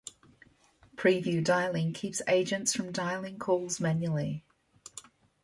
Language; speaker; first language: English; native; English